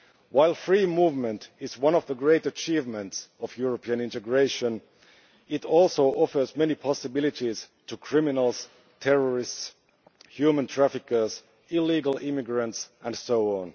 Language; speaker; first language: English; non-native, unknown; Finnish